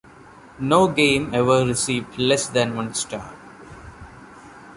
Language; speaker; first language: English; non-native, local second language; Malayalam